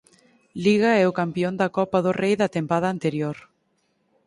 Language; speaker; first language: Galician; native; Galician